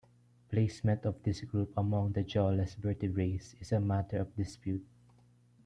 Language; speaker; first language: English; non-native, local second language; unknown